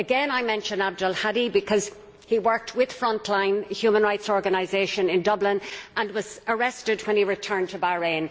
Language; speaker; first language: English; native; English